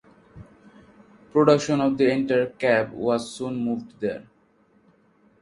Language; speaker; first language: English; non-native, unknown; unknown